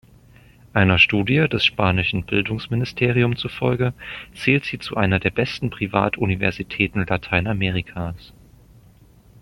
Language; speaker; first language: German; native; German